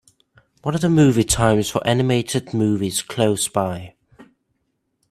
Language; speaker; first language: English; native; English